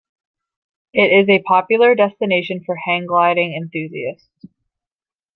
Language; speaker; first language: English; native; English